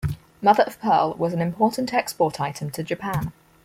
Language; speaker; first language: English; native; English